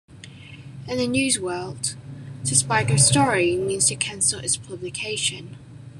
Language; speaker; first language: English; non-native, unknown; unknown